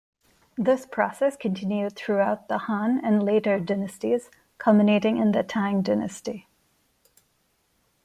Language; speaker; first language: English; non-native, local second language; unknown